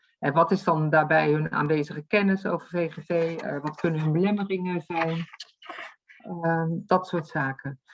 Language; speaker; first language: Dutch; native; Dutch